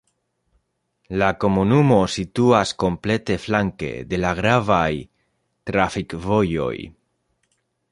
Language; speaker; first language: Esperanto; non-native, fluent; Spanish